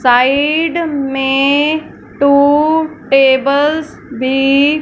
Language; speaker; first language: Hindi; non-native, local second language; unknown